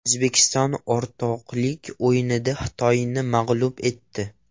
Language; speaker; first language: Uzbek; non-native, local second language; Russian